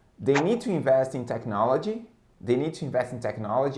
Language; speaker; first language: English; non-native, fluent; Portuguese